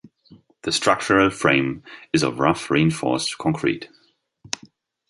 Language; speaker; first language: English; non-native, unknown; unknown